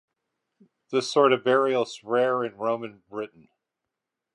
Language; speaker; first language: English; native; English